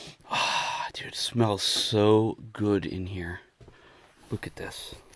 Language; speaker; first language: English; native; English